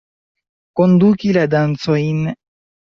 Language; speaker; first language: Esperanto; non-native, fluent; Chinese